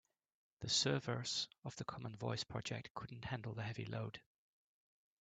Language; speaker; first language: English; native; English